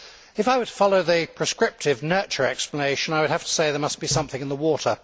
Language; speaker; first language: English; native; English